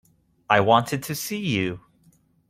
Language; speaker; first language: English; native; English